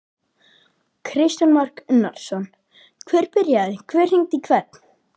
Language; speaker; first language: Icelandic; native; Icelandic